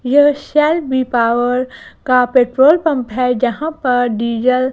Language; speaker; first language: Hindi; non-native, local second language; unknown